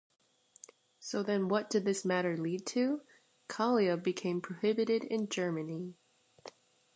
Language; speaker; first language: English; native; English